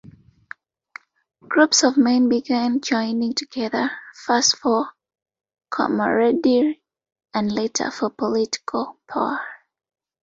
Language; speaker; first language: English; non-native, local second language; Ganda